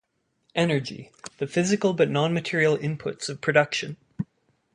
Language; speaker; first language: English; native; English